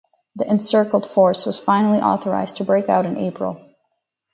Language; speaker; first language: English; native; English